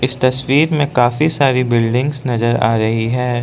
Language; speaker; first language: Hindi; non-native, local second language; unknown